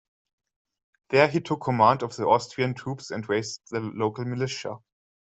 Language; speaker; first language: English; non-native, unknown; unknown